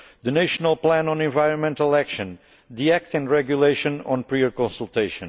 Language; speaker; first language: English; non-native, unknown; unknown